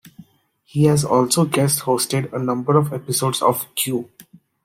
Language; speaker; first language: English; non-native, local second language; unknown